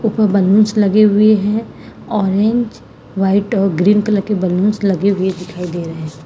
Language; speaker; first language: Hindi; non-native, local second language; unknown